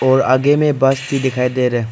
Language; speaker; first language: Hindi; early bilingual, other home language; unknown